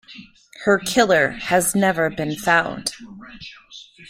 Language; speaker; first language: English; native; English